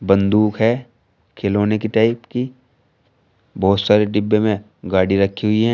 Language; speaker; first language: Hindi; native; Hindi